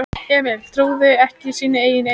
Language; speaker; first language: Icelandic; native; Icelandic